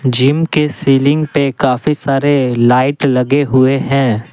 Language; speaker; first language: Hindi; non-native, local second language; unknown